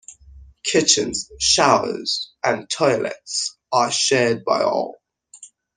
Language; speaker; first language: English; non-native, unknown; Persian